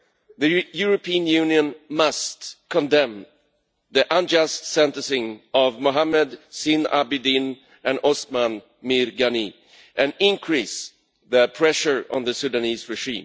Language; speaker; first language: English; non-native, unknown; Swedish